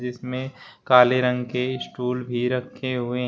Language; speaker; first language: Hindi; native; Hindi